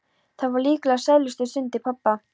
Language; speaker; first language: Icelandic; non-native, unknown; Polish